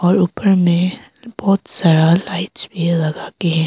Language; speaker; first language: Hindi; early bilingual, other home language; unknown